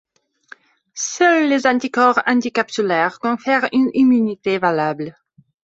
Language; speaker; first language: French; non-native, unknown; Belarusian